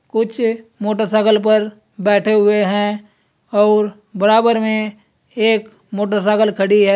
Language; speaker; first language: Hindi; native; Hindi